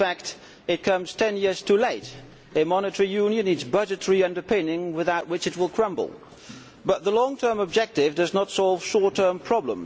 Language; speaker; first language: English; non-native, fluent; Dutch